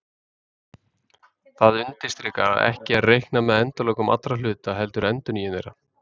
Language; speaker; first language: Icelandic; native; Icelandic